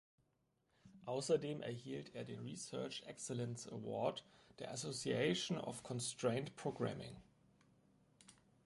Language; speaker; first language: German; native; German